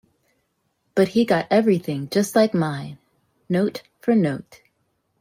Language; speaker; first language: English; native; English